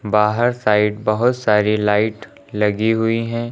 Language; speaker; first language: Hindi; native; Hindi